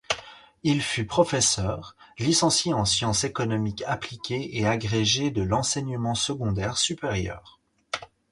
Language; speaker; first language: French; native; French